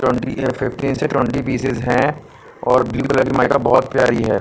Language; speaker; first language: Hindi; non-native, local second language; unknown